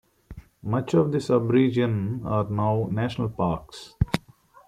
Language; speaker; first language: English; non-native, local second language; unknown